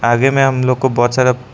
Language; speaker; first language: Hindi; non-native, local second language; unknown